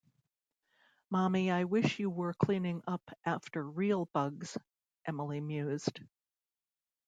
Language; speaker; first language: English; native; English